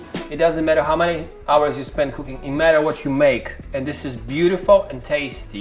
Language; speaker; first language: English; non-native, fluent; Polish